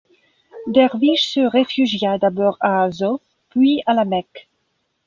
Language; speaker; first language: French; non-native, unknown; Belarusian